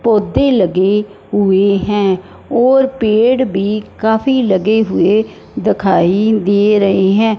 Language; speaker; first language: Hindi; non-native, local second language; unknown